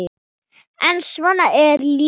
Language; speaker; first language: Icelandic; non-native, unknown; Thai